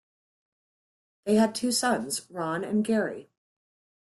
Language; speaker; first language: English; native; English